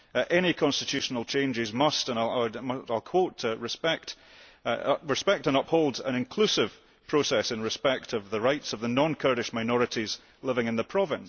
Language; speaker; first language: English; early bilingual, heritage; English